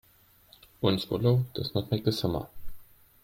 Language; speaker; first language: English; non-native, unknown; German